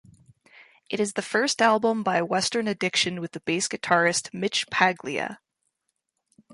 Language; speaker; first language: English; native; English